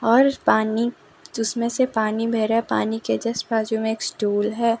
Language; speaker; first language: Hindi; non-native, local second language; Gujarati